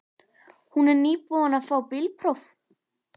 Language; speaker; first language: Icelandic; native; Icelandic